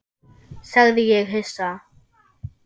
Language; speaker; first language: Icelandic; non-native, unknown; German